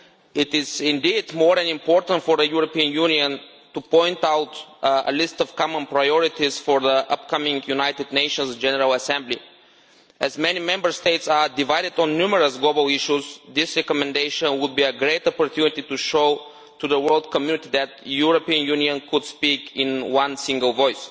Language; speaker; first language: English; non-native, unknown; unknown